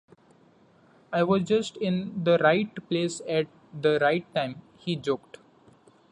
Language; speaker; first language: English; non-native, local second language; Marathi